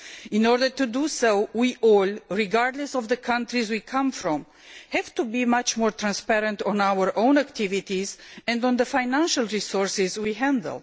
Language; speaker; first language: English; non-native, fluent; Romanian